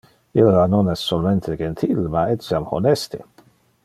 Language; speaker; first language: Interlingua; non-native, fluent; Dutch